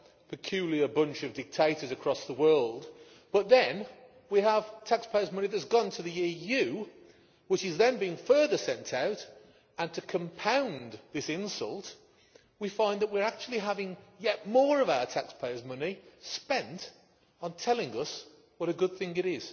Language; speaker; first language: English; native; English